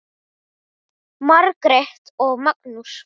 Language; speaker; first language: Icelandic; non-native, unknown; Portuguese